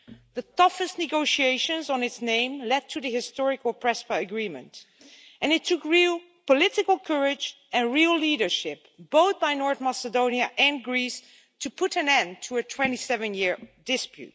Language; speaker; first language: English; non-native, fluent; Dutch